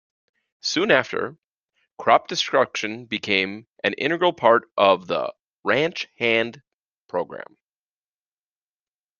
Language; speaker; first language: English; native; English